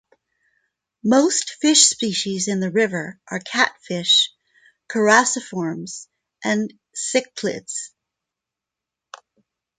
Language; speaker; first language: English; non-native, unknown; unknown